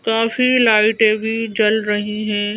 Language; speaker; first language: Hindi; native; Hindi